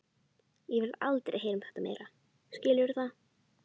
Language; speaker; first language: Icelandic; native; Icelandic